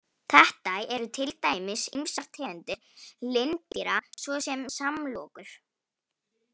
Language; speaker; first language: Icelandic; non-native, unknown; Polish